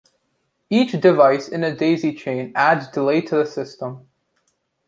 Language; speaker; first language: English; native; English